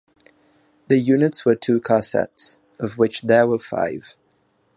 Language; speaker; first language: English; non-native, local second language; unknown